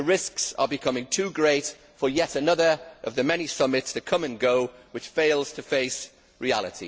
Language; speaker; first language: English; native; English